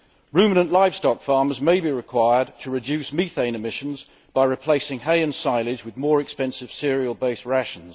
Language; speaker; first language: English; native; English